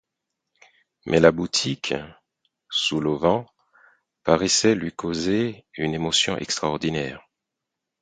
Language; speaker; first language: French; non-native, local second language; Haitian Creole